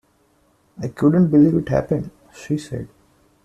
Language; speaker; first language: English; non-native, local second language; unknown